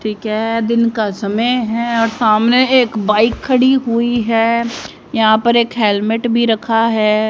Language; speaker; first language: Hindi; native; Hindi